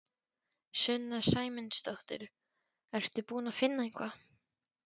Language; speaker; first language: Icelandic; non-native, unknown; Polish